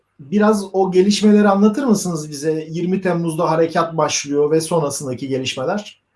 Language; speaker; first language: Turkish; native; Turkish